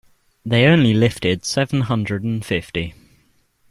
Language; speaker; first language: English; native; English